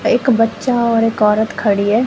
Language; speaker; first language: Hindi; non-native, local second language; Punjabi